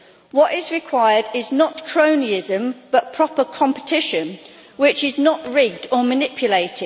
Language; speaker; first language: English; native; English